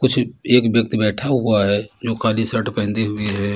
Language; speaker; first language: Hindi; native; Hindi